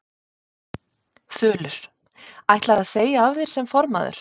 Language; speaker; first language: Icelandic; native; Icelandic